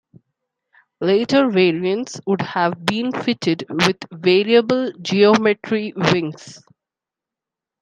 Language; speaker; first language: English; non-native, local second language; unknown